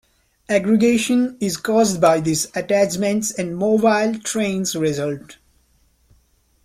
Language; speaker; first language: English; non-native, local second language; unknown